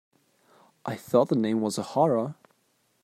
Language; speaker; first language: English; non-native, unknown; German